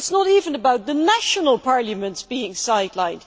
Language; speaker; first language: English; non-native, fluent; Dutch